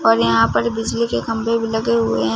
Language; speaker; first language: Hindi; non-native, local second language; Punjabi